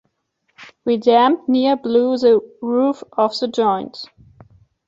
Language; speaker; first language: English; non-native, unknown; German